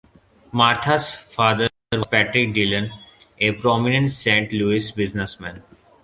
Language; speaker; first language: English; non-native, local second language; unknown